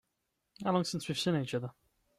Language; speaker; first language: English; native; English